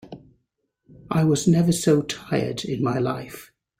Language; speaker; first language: English; native; English